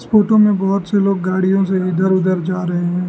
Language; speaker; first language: Hindi; non-native, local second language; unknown